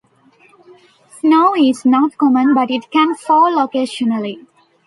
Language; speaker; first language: English; non-native, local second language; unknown